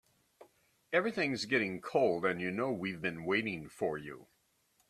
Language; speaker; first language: English; native; English